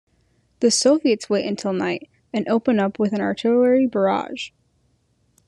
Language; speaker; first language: English; native; English